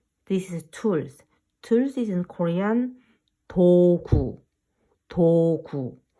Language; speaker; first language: English; non-native, fluent; Korean